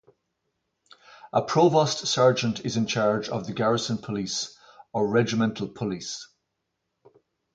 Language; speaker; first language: English; native; English